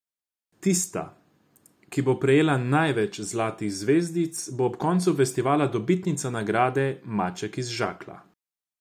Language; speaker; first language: Slovenian; non-native, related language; Croatian